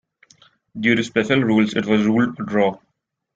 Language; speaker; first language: English; non-native, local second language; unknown